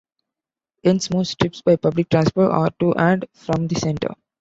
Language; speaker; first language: English; non-native, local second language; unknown